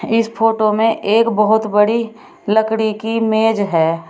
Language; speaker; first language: Hindi; native; Hindi